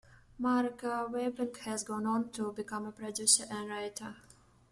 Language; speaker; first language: English; non-native, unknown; Russian